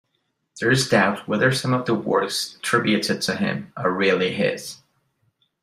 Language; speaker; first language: English; non-native, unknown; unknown